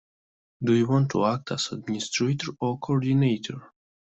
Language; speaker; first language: English; non-native, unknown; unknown